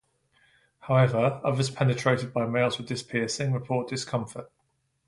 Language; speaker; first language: English; native; English